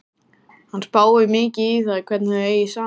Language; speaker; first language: Icelandic; native; Icelandic